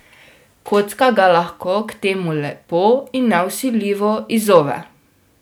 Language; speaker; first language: Slovenian; native; Slovenian